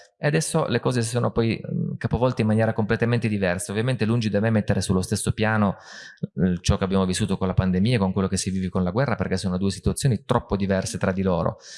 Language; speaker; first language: Italian; native; Italian